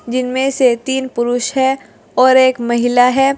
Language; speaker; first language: Hindi; native; Hindi